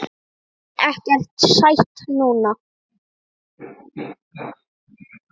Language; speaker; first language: Icelandic; native; Icelandic